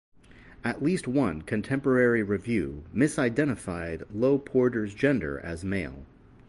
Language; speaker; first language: English; native; English